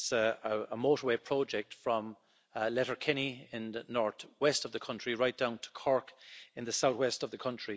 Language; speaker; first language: English; native; English